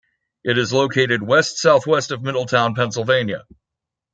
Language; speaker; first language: English; native; English